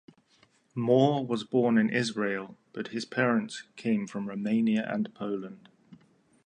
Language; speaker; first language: English; native; English